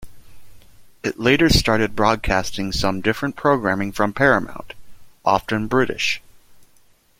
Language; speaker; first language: English; native; English